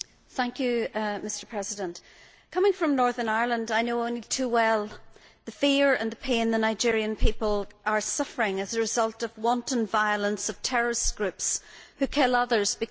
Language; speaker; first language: English; native; English